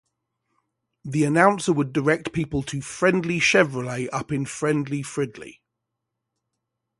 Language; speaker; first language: English; native; English